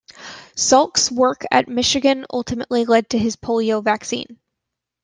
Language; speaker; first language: English; native; English